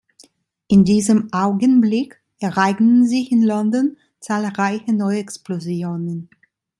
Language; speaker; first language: German; non-native, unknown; Italian